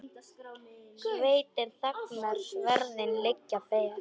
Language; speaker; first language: Icelandic; non-native, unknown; Polish